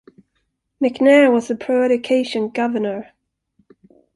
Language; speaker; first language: English; non-native, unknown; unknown